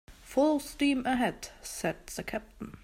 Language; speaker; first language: English; non-native, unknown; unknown